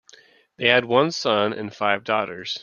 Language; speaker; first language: English; native; English